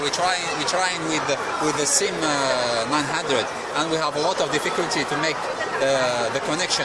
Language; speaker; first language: English; non-native, learner; Arabic